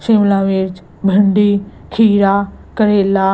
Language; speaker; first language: Hindi; non-native, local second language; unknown